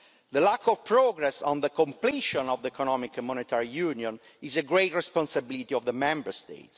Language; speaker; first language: English; non-native, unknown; Italian